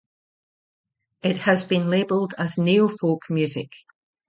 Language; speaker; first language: English; native; English